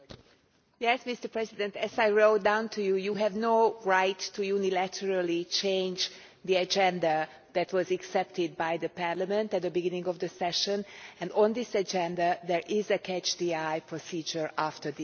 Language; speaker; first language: English; non-native, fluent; Hungarian